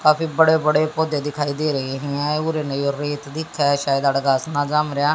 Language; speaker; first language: Hindi; native; Hindi